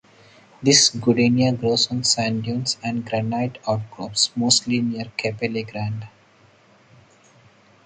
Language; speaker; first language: English; non-native, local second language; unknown